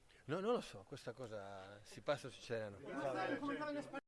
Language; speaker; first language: Italian; non-native, fluent; Catalan